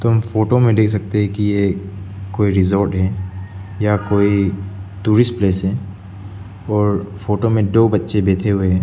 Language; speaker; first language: Hindi; non-native, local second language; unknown